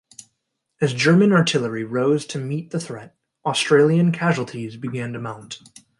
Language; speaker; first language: English; native; English